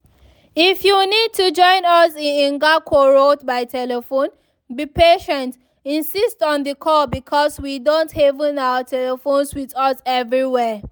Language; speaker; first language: English; non-native, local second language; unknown